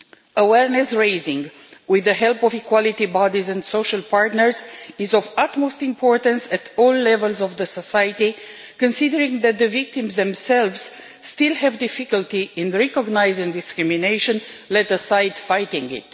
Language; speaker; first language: English; non-native, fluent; Romanian